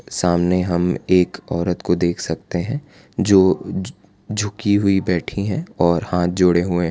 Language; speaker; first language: Hindi; non-native, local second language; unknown